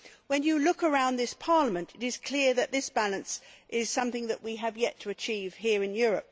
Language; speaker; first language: English; native; English